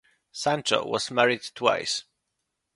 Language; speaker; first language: English; non-native, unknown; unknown